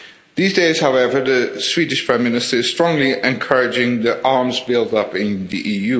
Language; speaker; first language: English; non-native, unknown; Dutch